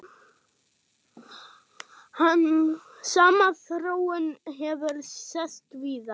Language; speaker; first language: Icelandic; non-native, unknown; German